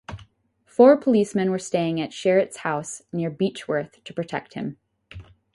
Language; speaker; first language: English; native; English